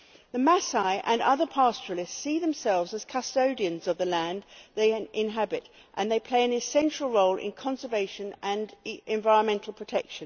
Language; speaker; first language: English; native; English